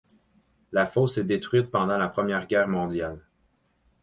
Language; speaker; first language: French; native; French